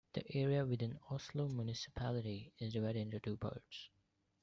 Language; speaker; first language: English; non-native, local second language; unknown